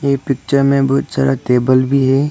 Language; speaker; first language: Hindi; non-native, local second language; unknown